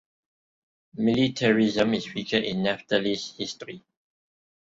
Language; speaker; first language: English; non-native, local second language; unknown